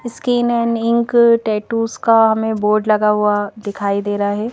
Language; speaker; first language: Hindi; native; Hindi